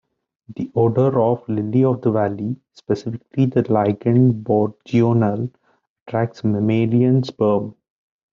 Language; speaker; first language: English; non-native, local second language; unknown